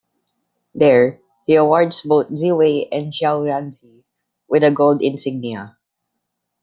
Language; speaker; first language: English; non-native, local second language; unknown